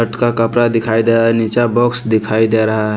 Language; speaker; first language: Hindi; non-native, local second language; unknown